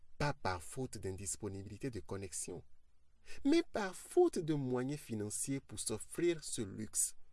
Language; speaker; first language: French; non-native, local second language; Fon